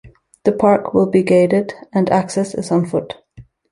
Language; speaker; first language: English; native; English